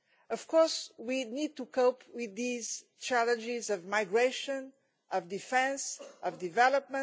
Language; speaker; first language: English; non-native, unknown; Portuguese